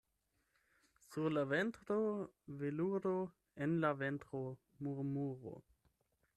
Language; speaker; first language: Esperanto; non-native, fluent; German